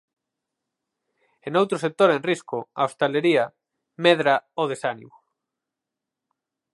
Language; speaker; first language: Galician; native; Galician